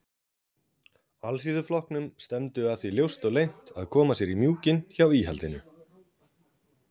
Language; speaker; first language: Icelandic; native; Icelandic